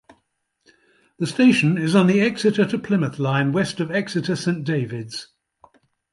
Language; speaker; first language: English; native; English